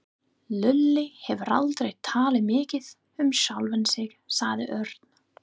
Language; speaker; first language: Icelandic; non-native, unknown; English